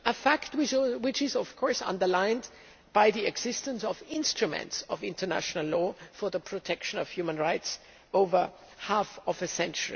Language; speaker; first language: English; non-native, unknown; German